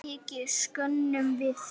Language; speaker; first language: Icelandic; native; Icelandic